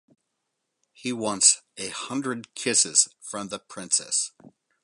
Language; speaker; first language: English; native; English